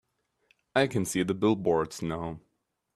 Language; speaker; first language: English; native; English